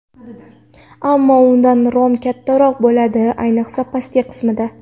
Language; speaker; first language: Uzbek; non-native, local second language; Kara-Kalpak